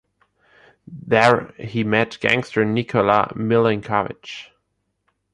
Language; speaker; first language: English; non-native, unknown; German